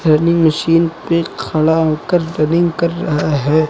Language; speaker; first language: Hindi; native; Hindi